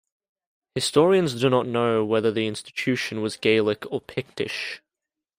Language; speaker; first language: English; native; English